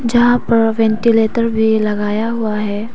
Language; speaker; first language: Hindi; non-native, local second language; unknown